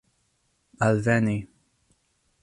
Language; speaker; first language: Esperanto; non-native, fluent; English